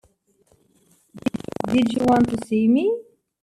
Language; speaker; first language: English; native; English